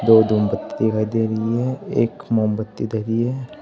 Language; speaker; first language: Hindi; native; Hindi